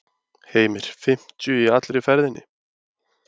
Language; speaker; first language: Icelandic; native; Icelandic